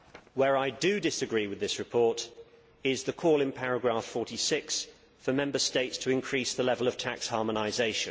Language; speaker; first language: English; native; English